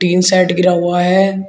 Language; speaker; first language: Hindi; native; Hindi